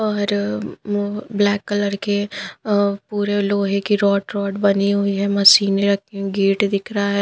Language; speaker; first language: Hindi; non-native, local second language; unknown